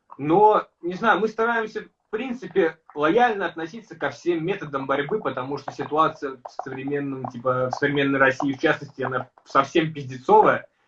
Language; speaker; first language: Russian; native; Russian